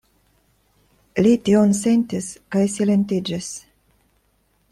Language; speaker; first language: Esperanto; non-native, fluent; Russian